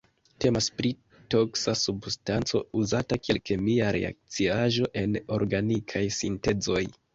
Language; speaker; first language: Esperanto; non-native, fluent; Kinyarwanda